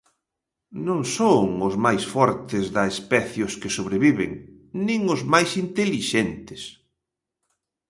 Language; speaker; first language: Galician; native; Galician